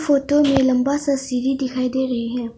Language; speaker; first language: Hindi; non-native, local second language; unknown